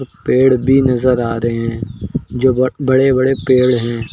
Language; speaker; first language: Hindi; native; Hindi